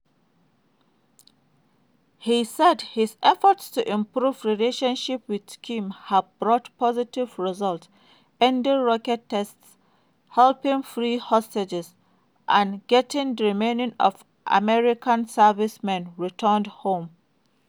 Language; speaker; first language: English; non-native, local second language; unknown